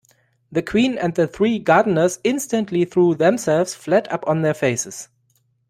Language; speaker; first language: English; non-native, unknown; German